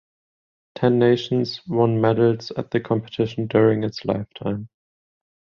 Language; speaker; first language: English; non-native, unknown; German